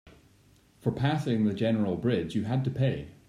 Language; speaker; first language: English; native; English